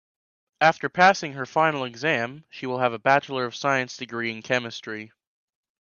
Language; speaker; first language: English; native; English